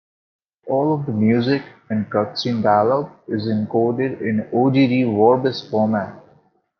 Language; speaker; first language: English; non-native, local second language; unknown